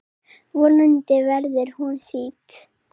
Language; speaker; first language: Icelandic; non-native, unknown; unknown